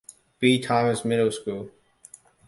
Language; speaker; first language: English; non-native, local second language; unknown